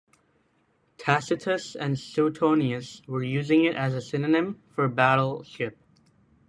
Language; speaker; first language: English; native; English